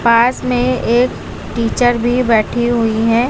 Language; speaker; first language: Hindi; native; Hindi